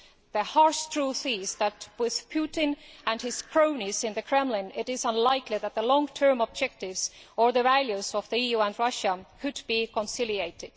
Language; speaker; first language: English; non-native, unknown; Estonian